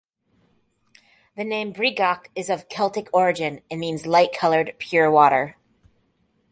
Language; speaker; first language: English; native; English